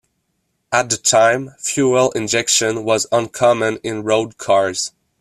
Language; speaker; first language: English; non-native, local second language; French